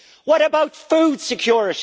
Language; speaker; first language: English; native; English